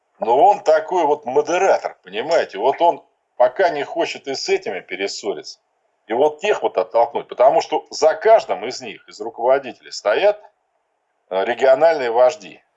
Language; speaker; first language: Russian; native; Russian